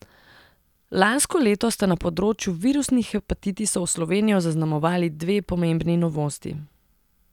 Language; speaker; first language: Slovenian; non-native, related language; Serbian